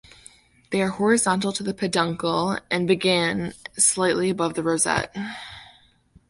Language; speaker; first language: English; native; English